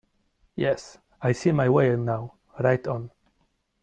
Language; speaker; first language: English; non-native, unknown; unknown